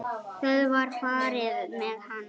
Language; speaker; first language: Icelandic; native; Icelandic